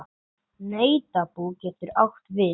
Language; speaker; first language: Icelandic; non-native, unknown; English